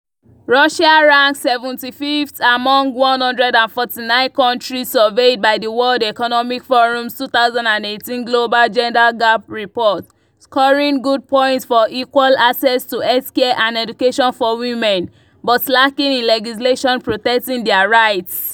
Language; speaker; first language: English; non-native, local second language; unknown